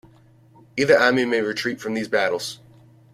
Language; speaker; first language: English; native; English